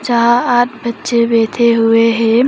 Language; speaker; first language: Hindi; non-native, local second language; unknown